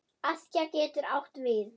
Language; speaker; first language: Icelandic; non-native, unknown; German